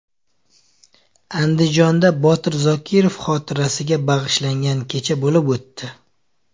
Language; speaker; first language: Uzbek; native; Uzbek